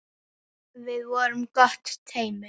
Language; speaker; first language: Icelandic; native; Icelandic